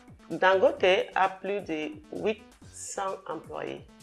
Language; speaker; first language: French; non-native, local second language; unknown